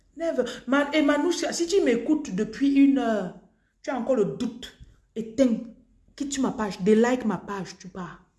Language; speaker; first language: French; non-native, local second language; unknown